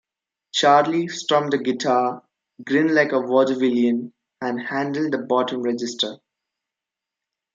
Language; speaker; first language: English; non-native, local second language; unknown